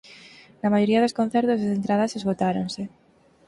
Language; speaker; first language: Galician; native; Galician